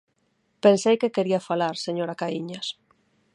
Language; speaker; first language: Galician; non-native, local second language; Spanish